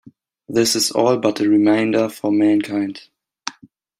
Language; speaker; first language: English; non-native, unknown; German